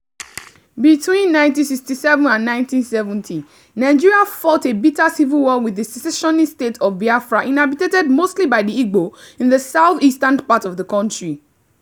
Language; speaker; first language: English; non-native, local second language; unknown